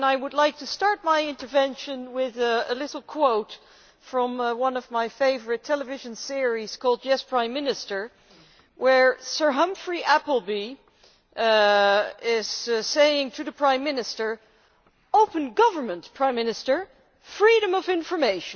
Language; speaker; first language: English; non-native, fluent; Dutch